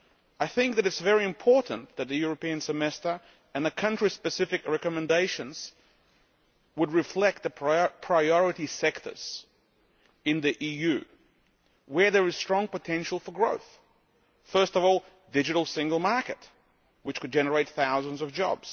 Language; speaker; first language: English; non-native, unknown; Lithuanian